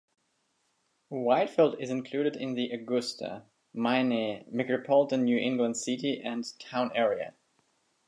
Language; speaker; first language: English; non-native, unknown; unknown